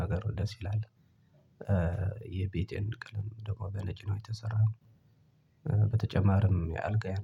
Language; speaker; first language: Amharic; non-native, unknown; Tigrinya